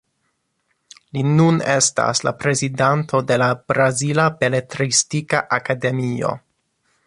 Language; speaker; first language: Esperanto; non-native, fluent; English